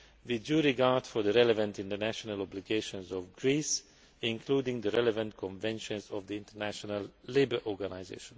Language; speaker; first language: English; non-native, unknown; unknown